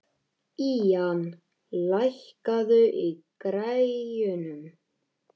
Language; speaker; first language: Icelandic; native; Icelandic